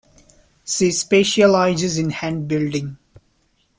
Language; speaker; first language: English; non-native, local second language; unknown